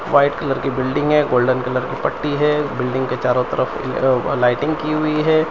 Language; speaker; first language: Hindi; non-native, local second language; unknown